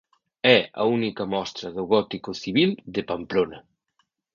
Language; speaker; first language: Galician; native; Galician